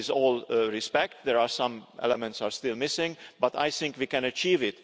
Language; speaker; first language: English; non-native, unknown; Hungarian